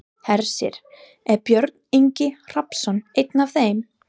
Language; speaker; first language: Icelandic; non-native, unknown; English